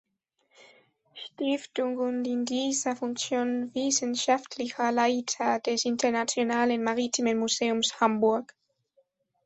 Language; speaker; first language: German; non-native, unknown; Spanish